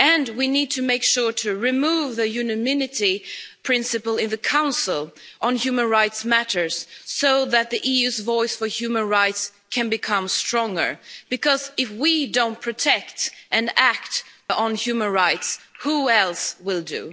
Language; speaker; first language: English; non-native, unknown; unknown